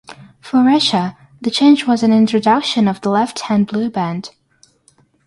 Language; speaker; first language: English; non-native, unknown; Russian